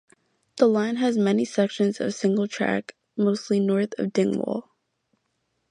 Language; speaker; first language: English; native; English